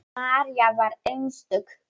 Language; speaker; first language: Icelandic; non-native, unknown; Polish